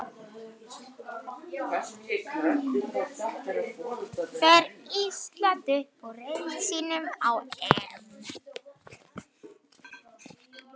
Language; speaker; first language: Icelandic; native; Icelandic